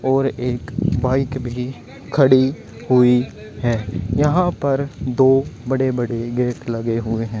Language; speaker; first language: Hindi; native; Hindi